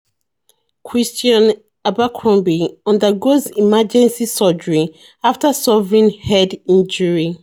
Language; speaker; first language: English; non-native, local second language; Yoruba